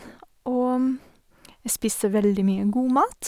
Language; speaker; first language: Norwegian; non-native, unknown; English